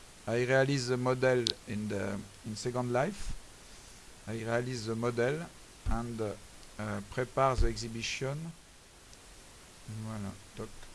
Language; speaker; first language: English; non-native, learner; French